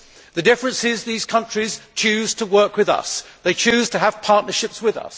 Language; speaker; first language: English; native; English